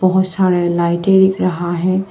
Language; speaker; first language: Hindi; non-native, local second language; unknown